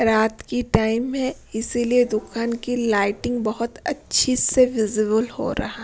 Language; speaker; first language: Hindi; non-native, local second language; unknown